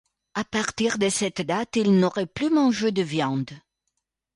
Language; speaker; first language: French; non-native, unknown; Italian